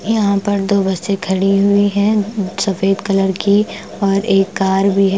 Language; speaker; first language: Hindi; non-native, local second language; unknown